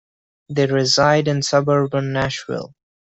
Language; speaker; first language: English; non-native, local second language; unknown